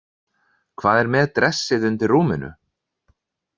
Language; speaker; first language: Icelandic; native; Icelandic